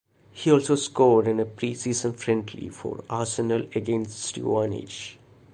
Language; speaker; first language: English; non-native, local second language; Malayalam